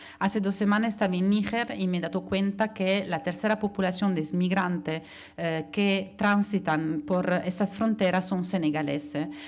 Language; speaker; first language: Spanish; non-native, related language; Italian